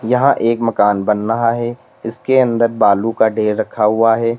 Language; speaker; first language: Hindi; native; Hindi